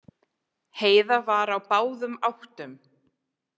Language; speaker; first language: Icelandic; non-native, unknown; English